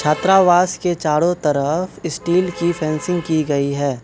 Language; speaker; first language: Hindi; non-native, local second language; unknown